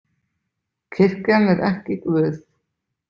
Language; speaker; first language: Icelandic; native; Icelandic